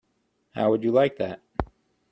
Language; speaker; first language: English; native; English